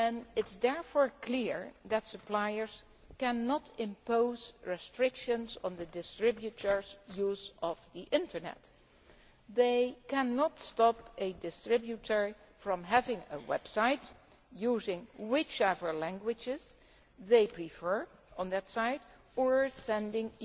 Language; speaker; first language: English; non-native, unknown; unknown